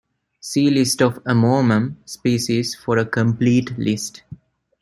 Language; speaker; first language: English; non-native, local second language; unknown